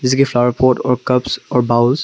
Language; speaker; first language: Hindi; non-native, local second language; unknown